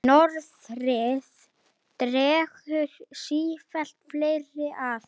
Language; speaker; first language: Icelandic; native; Icelandic